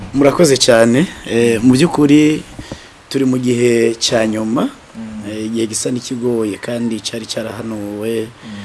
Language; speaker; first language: Kinyarwanda; non-native, related language; Rundi